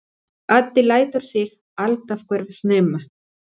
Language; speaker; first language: Icelandic; non-native, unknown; Spanish